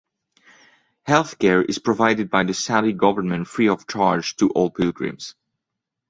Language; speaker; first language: English; non-native, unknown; French